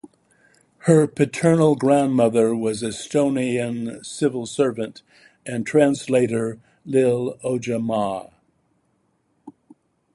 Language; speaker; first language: English; native; English